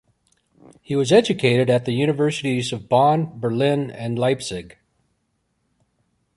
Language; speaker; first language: English; native; English